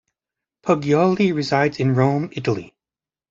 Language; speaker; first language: English; native; English